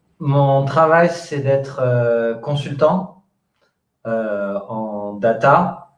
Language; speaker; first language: French; native; French